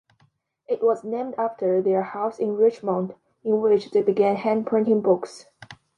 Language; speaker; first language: English; non-native, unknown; Chinese